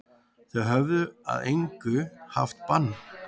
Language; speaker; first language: Icelandic; native; Icelandic